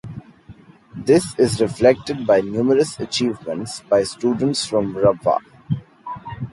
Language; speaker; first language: English; non-native, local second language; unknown